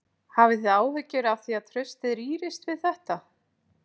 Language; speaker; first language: Icelandic; native; Icelandic